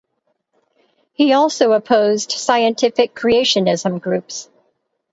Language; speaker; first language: English; native; English